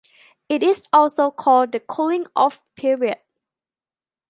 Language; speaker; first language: English; non-native, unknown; Thai